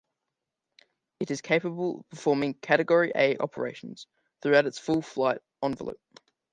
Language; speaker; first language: English; native; English